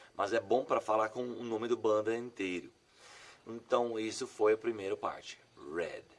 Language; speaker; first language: Portuguese; non-native, fluent; English